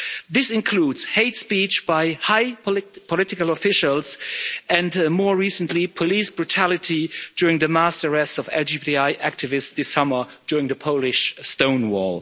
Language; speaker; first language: English; non-native, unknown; Luxembourgish